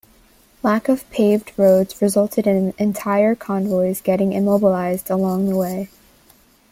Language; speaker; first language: English; native; English